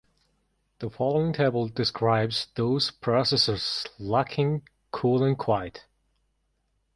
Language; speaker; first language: English; non-native, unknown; Mongolian